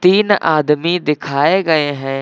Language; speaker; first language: Hindi; native; Hindi